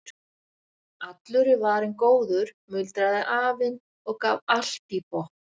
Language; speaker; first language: Icelandic; native; Icelandic